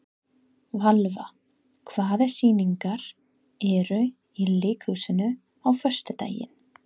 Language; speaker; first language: Icelandic; non-native, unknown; English